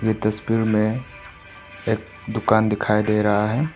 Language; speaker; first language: Hindi; non-native, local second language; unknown